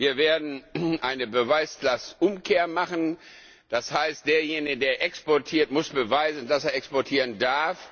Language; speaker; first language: German; non-native, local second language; Luxembourgish